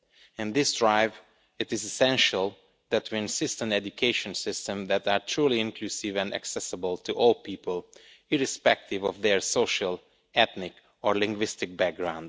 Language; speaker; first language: English; non-native, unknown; Romanian